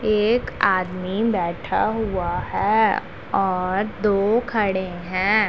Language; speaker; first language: Hindi; non-native, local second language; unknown